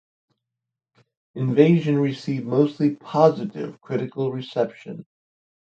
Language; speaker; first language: English; native; English